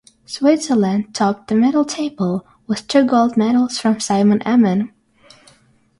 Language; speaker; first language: English; non-native, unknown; Russian